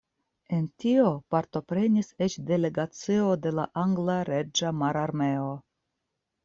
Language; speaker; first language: Esperanto; non-native, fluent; Russian